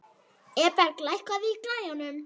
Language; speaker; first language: Icelandic; native; Icelandic